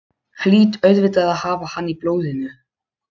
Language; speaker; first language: Icelandic; non-native, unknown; Polish